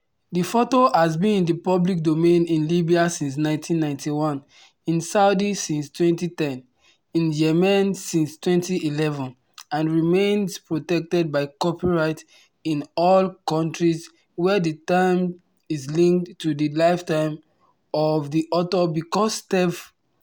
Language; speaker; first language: English; non-native, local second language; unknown